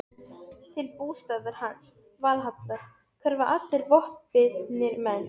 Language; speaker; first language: Icelandic; non-native, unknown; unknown